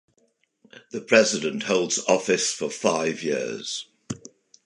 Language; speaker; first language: English; native; English